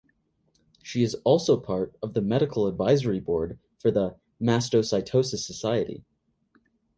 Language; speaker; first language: English; native; English